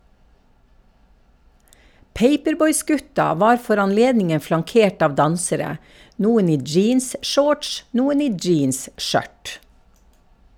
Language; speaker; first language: Norwegian; native; Norwegian